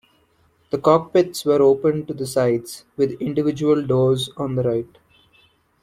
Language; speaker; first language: English; non-native, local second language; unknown